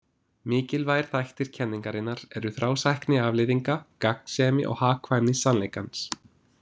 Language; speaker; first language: Icelandic; non-native, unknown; English